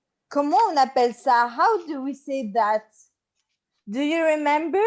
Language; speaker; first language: English; non-native, fluent; French